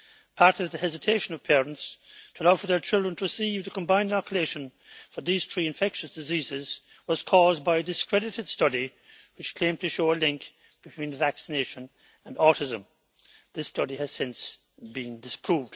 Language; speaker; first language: English; native; English